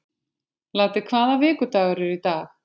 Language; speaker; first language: Icelandic; native; Icelandic